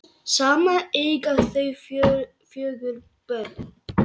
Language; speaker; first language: Icelandic; non-native, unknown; Lithuanian